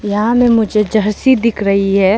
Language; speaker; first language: Hindi; non-native, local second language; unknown